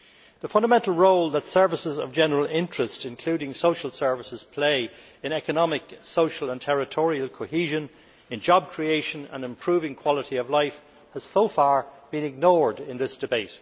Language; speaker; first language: English; native; English